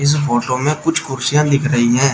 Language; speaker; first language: Hindi; native; Hindi